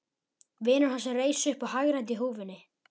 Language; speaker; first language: Icelandic; native; Icelandic